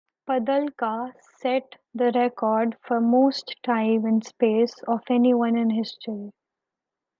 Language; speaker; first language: English; non-native, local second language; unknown